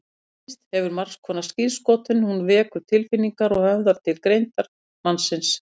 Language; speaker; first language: Icelandic; native; Icelandic